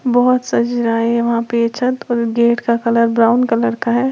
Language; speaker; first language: Hindi; native; Hindi